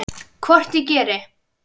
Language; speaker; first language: Icelandic; native; Icelandic